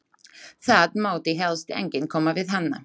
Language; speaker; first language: Icelandic; non-native, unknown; Slovak